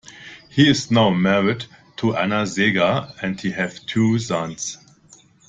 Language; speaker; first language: English; non-native, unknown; German